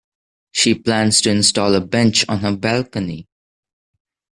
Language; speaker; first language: English; non-native, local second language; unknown